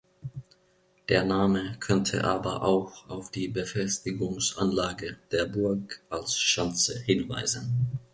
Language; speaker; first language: German; non-native, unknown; Finnish